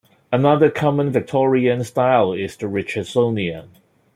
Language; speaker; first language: English; non-native, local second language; Cantonese